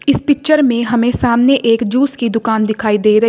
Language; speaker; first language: Hindi; native; Hindi